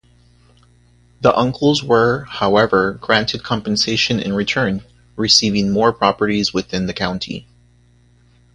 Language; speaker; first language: English; native; English